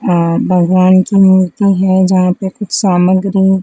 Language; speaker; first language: Hindi; native; Hindi